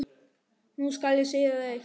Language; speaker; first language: Icelandic; non-native, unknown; German